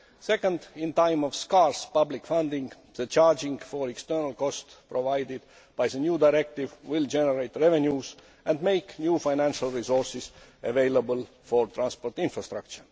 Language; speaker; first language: English; non-native, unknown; Estonian